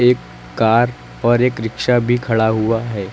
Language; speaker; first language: Hindi; native; Hindi